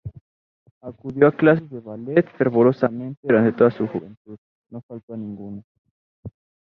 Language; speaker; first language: Spanish; native; Spanish